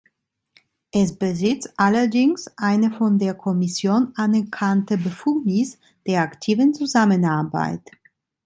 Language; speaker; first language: German; non-native, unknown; Italian